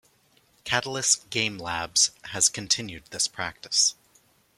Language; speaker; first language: English; native; English